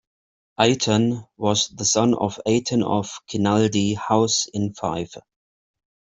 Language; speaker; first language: English; native; English